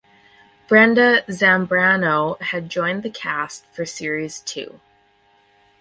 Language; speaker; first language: English; native; English